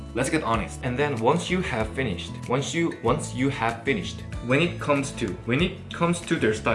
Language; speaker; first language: English; non-native, learner; Korean